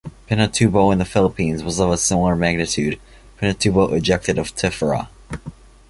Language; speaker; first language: English; native; English